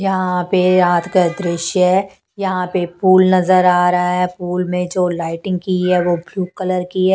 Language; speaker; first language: Hindi; non-native, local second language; Punjabi